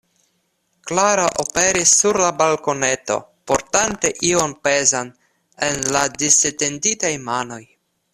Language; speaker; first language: Esperanto; non-native, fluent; Russian